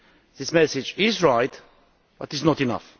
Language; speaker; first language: English; non-native, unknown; Romanian